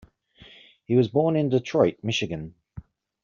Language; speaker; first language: English; native; English